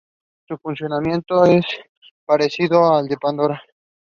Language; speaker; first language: English; non-native, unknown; Spanish